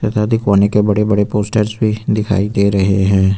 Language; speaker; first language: Hindi; native; Hindi